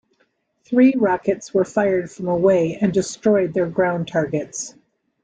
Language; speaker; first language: English; native; English